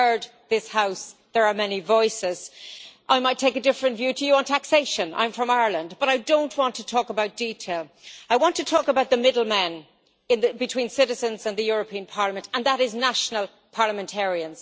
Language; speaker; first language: English; native; English